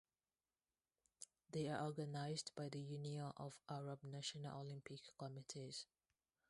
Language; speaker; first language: English; non-native, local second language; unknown